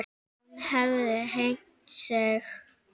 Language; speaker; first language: Icelandic; native; Icelandic